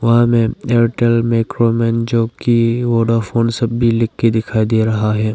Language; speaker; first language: Hindi; non-native, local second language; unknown